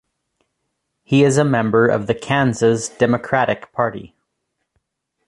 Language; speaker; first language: English; native; English